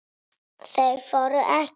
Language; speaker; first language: Icelandic; non-native, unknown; Italian